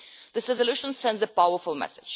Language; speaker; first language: English; non-native, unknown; Russian